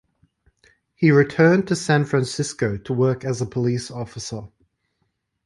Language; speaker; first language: English; native; English